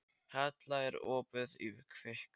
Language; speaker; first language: Icelandic; non-native, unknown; Polish